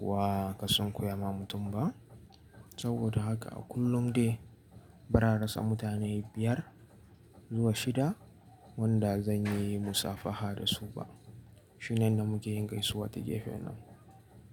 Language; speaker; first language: Hausa; native; Hausa